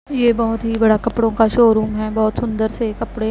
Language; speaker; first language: Hindi; non-native, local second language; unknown